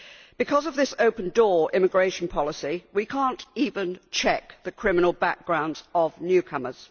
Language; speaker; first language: English; native; English